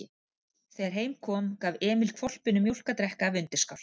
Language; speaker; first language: Icelandic; native; Icelandic